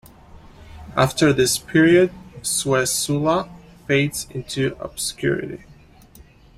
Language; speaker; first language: English; native; English